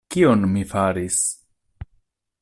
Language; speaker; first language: Esperanto; non-native, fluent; Italian